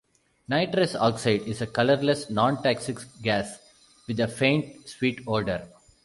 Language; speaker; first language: English; non-native, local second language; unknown